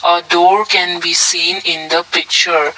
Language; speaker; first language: English; non-native, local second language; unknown